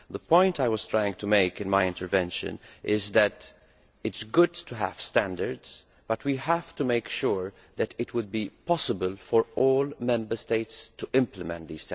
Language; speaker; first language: English; non-native, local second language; Maltese